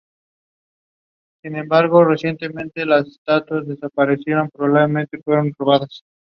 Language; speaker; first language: English; non-native, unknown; Spanish